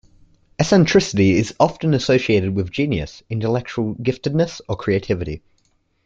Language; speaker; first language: English; native; English